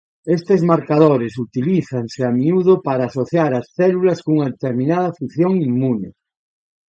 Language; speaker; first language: Galician; native; Galician